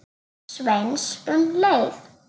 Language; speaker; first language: Icelandic; native; Icelandic